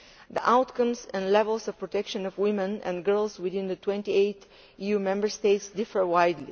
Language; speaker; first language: English; non-native, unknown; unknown